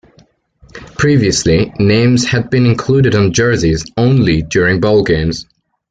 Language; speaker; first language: English; native; English